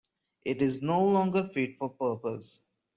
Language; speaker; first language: English; non-native, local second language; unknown